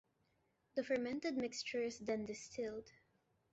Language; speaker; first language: English; non-native, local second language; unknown